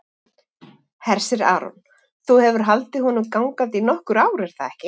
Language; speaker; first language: Icelandic; native; Icelandic